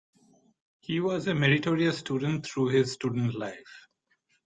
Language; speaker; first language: English; non-native, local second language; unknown